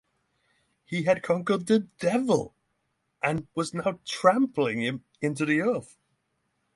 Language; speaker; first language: English; non-native, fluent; Norwegian